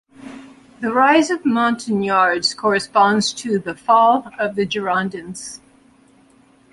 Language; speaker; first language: English; native; English